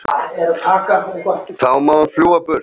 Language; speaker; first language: Icelandic; non-native, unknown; Slovenian